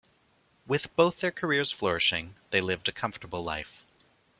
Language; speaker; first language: English; native; English